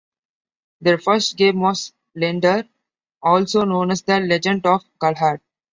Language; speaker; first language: English; non-native, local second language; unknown